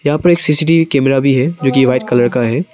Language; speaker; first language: Hindi; non-native, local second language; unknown